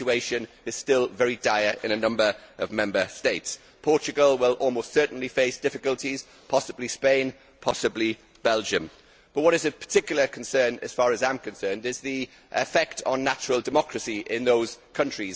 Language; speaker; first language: English; native; English